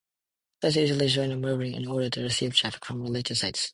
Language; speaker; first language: English; non-native, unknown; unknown